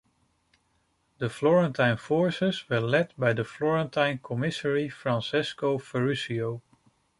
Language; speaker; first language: English; non-native, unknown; Dutch